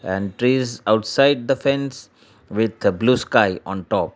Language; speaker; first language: English; non-native, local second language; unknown